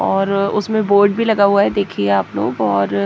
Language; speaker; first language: Hindi; native; Hindi